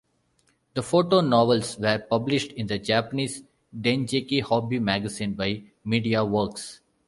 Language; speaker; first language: English; non-native, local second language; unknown